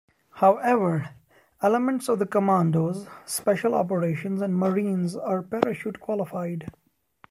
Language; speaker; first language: English; non-native, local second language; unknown